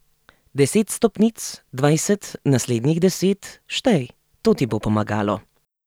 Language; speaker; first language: Slovenian; native; Slovenian